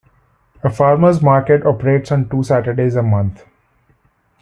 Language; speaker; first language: English; non-native, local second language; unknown